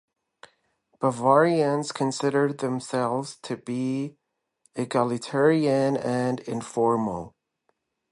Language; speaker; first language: English; native; English